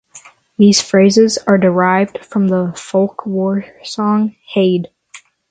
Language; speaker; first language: English; native; English